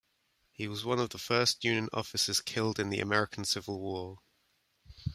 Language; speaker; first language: English; native; English